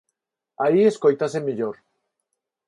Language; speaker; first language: Galician; non-native, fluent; Spanish